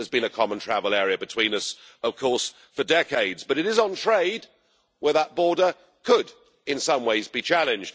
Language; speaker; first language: English; native; English